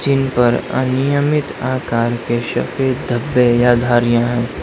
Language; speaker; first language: Hindi; native; Hindi